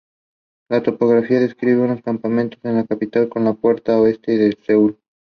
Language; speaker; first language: English; non-native, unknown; Spanish